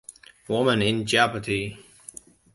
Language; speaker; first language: English; non-native, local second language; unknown